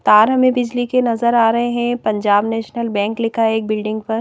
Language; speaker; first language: Hindi; native; Hindi